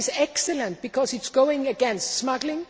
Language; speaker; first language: English; non-native, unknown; German